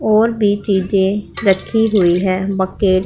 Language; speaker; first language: Hindi; non-native, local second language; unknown